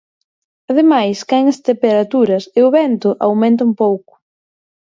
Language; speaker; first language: Galician; native; Galician